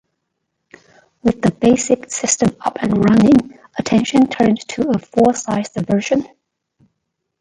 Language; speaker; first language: English; non-native, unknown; Chinese